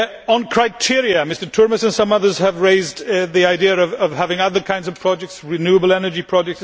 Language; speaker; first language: English; non-native, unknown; Swedish